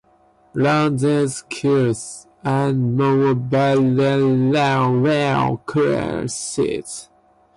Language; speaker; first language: English; non-native, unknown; Japanese